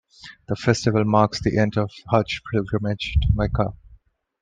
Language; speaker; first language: English; non-native, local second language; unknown